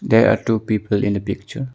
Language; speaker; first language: English; non-native, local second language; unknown